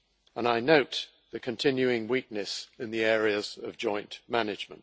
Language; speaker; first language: English; native; English